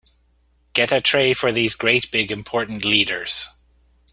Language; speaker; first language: English; native; English